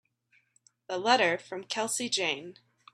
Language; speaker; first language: English; native; English